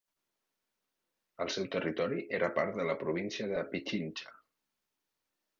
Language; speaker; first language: Catalan; native; Catalan